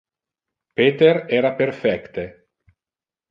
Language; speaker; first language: Interlingua; non-native, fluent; Italian